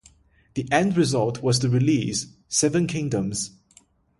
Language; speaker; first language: English; non-native, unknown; Chinese